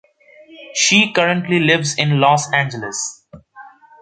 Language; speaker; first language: English; non-native, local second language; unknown